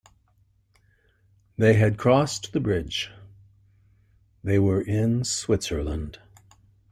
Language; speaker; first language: English; native; English